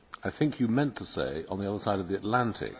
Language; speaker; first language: English; native; English